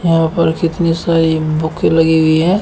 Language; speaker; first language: Hindi; native; Hindi